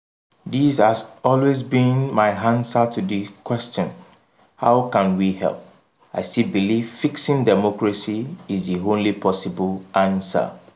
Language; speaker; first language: English; non-native, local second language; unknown